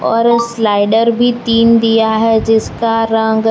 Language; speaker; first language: Hindi; non-native, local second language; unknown